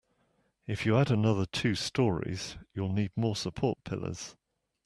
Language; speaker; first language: English; native; English